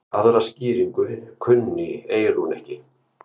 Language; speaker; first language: Icelandic; native; Icelandic